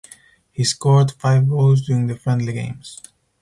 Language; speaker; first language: English; non-native, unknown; Spanish